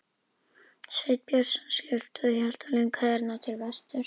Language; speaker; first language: Icelandic; native; Icelandic